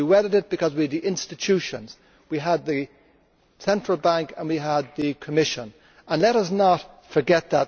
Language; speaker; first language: English; native; English